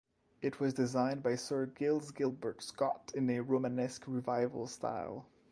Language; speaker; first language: English; non-native, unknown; French